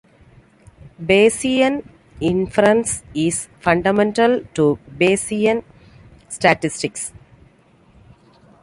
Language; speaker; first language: English; non-native, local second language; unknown